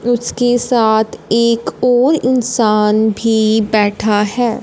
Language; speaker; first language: Hindi; non-native, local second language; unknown